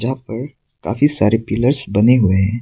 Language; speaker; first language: Hindi; non-native, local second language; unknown